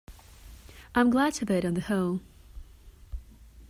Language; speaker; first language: English; non-native, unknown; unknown